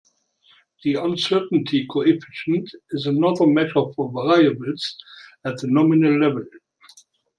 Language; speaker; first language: English; non-native, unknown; German